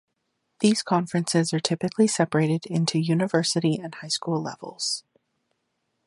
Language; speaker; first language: English; native; English